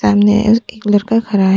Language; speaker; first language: Hindi; non-native, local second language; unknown